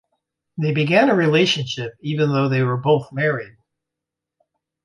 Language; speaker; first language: English; native; English